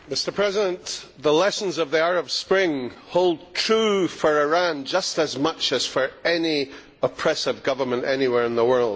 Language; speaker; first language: English; native; English